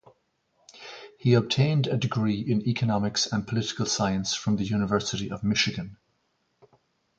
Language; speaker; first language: English; native; English